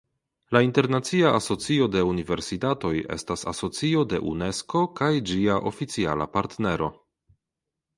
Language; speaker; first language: Esperanto; non-native, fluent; Polish